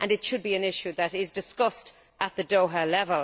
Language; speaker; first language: English; native; English